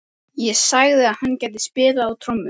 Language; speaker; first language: Icelandic; native; Icelandic